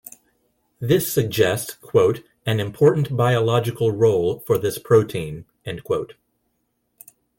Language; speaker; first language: English; non-native, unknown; Spanish